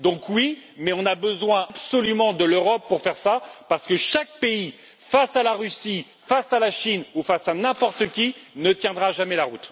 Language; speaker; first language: French; native; French